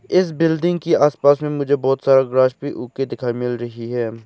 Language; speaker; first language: Hindi; non-native, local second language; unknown